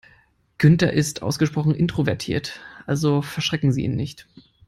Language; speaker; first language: English; non-native, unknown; German